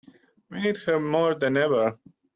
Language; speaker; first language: English; native; English